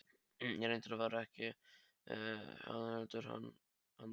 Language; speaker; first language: Icelandic; non-native, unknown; Polish